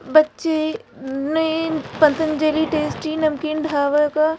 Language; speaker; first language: Hindi; native; Hindi